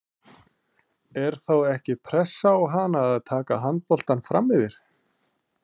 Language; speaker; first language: Icelandic; native; Icelandic